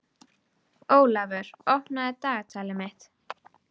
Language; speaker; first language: Icelandic; native; Icelandic